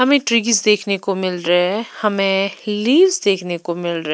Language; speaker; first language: Hindi; non-native, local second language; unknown